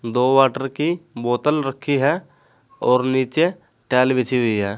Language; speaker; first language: Hindi; native; Hindi